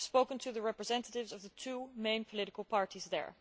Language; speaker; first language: English; non-native, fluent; Dutch